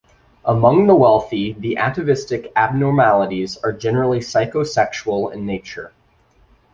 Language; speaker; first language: English; native; English